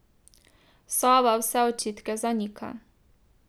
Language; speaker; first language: Slovenian; native; Slovenian